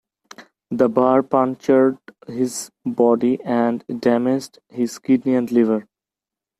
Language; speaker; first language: English; non-native, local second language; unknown